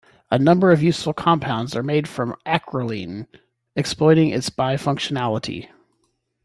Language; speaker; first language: English; native; English